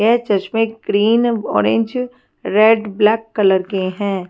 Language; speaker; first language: Hindi; non-native, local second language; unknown